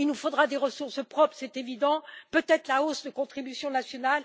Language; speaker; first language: French; native; French